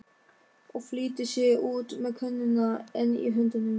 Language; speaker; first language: Icelandic; non-native, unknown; German